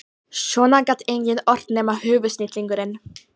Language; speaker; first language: Icelandic; non-native, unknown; Polish